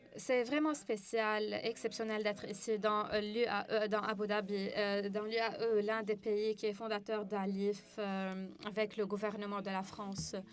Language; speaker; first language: French; non-native, fluent; English